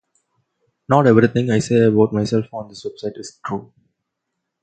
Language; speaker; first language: English; non-native, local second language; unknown